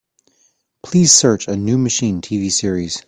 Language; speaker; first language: English; native; English